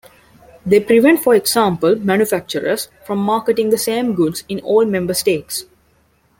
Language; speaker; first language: English; non-native, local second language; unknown